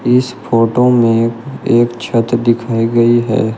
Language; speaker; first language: Hindi; native; Hindi